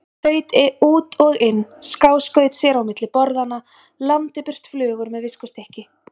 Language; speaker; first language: Icelandic; native; Icelandic